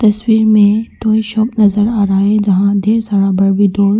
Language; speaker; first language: Hindi; non-native, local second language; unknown